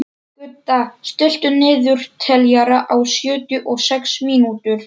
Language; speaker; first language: Icelandic; non-native, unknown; Polish